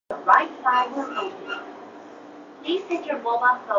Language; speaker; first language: English; non-native, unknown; Japanese